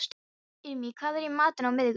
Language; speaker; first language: Icelandic; non-native, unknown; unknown